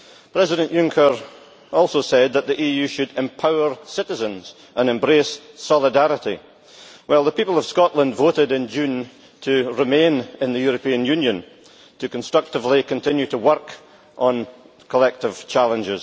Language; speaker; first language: English; native; English